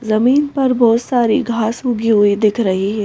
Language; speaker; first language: Hindi; native; Hindi